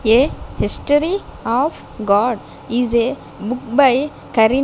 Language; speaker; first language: English; non-native, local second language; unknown